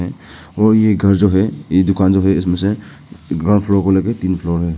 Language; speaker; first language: Hindi; non-native, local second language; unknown